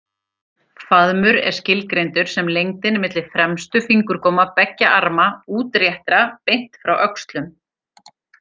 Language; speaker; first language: Icelandic; native; Icelandic